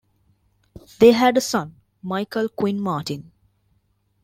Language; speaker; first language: English; non-native, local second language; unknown